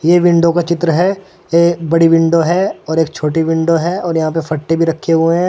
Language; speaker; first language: Hindi; native; Hindi